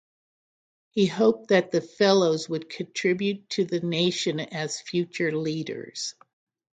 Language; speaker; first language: English; native; English